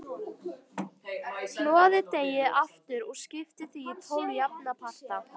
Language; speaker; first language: Icelandic; native; Icelandic